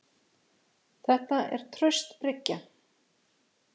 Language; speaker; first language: Icelandic; native; Icelandic